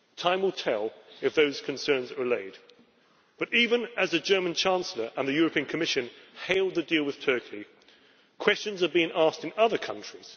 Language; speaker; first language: English; native; English